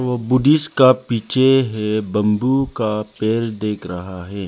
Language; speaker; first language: Hindi; non-native, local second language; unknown